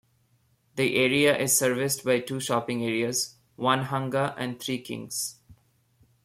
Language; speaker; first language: English; non-native, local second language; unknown